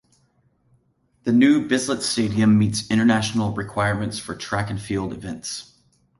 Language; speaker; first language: English; native; English